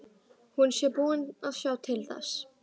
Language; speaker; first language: Icelandic; native; Icelandic